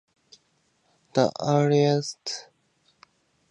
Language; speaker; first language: English; native; English